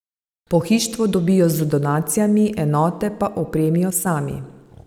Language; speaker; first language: Slovenian; native; Slovenian